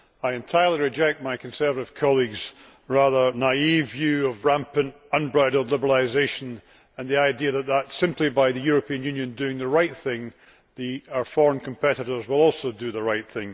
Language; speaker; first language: English; native; English